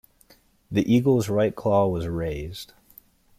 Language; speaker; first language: English; native; English